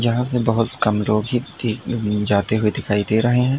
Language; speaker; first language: Hindi; native; Hindi